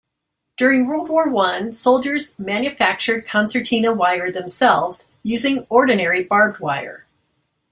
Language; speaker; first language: English; native; English